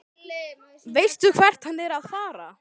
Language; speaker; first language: Icelandic; native; Icelandic